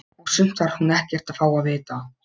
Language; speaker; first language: Icelandic; non-native, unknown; Polish